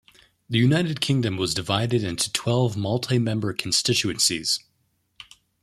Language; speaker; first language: English; native; English